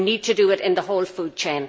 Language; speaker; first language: English; native; English